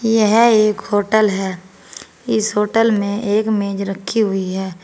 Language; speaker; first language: Hindi; native; Hindi